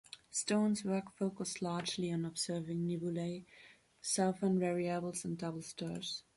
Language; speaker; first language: English; non-native, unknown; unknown